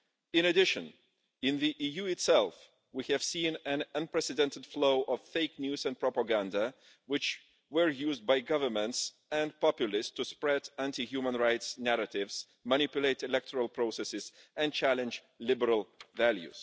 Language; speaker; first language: English; non-native, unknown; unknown